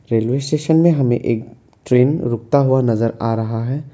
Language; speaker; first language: Hindi; non-native, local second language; Assamese